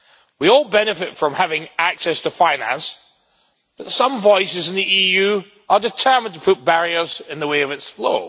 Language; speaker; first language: English; native; English